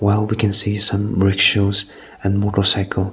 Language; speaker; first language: English; non-native, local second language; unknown